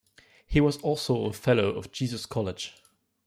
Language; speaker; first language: English; non-native, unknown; French